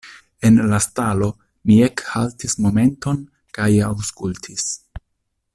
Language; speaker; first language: Esperanto; non-native, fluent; Italian